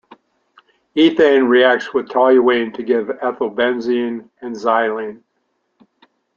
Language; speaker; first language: English; native; English